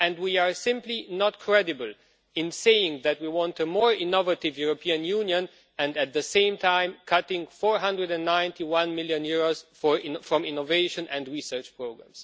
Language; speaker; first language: English; non-native, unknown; Romanian